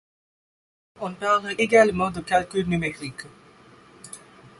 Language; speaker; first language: French; non-native, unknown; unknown